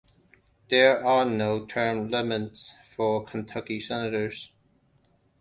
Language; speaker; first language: English; non-native, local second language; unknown